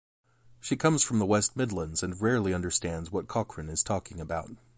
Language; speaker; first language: English; native; English